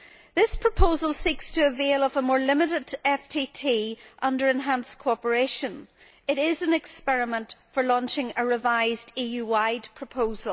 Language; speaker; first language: English; native; English